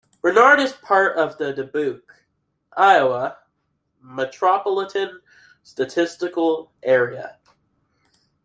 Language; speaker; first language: English; native; English